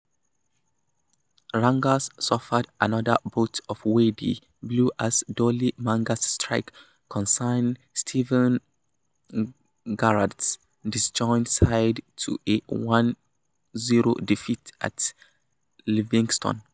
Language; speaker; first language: English; non-native, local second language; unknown